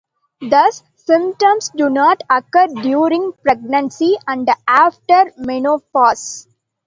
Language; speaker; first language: English; non-native, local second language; Tamil